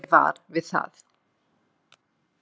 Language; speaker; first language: Icelandic; non-native, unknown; Kurdish